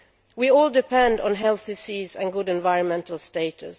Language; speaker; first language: English; non-native, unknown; Swedish